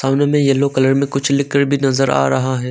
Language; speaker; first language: Hindi; non-native, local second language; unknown